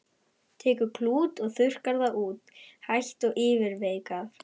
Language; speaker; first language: Icelandic; non-native, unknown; German